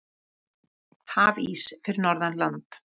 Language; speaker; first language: Icelandic; native; Icelandic